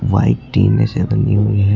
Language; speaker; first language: Hindi; native; Hindi